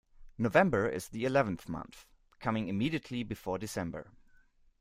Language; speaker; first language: English; non-native, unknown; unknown